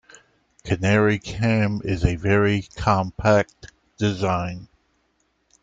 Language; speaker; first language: English; native; English